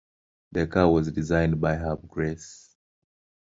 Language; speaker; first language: English; non-native, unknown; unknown